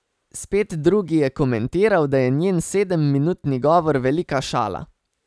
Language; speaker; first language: Slovenian; native; Slovenian